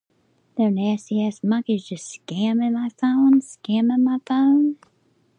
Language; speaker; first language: English; native; English